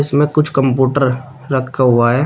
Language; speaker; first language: Hindi; native; Hindi